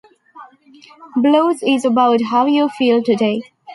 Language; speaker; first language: English; non-native, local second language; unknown